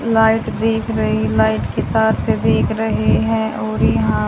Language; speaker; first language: Hindi; native; Hindi